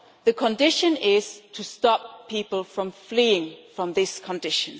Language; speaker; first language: English; non-native, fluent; German